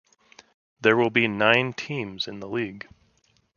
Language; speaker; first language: English; native; English